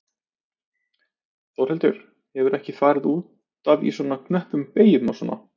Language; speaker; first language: Icelandic; native; Icelandic